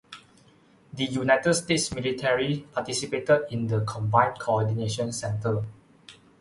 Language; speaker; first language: English; non-native, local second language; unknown